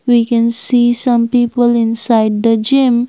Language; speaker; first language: English; non-native, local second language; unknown